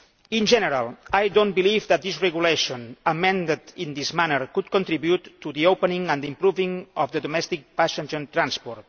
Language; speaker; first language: English; non-native, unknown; Catalan